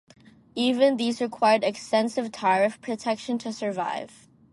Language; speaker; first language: English; non-native, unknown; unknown